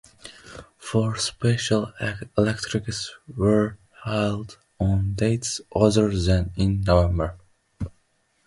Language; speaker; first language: English; native; English